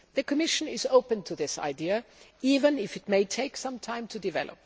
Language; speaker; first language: English; non-native, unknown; German